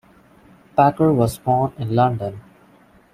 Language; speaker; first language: English; non-native, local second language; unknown